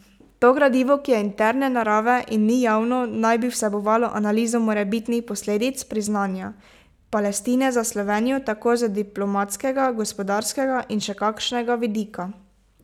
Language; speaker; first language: Slovenian; native; Slovenian